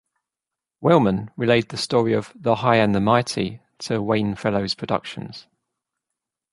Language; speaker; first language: English; native; English